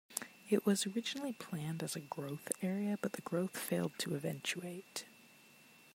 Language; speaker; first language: English; non-native, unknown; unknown